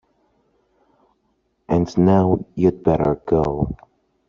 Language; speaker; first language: English; non-native, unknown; Persian